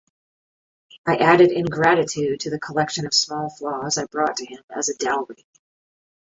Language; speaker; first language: English; native; English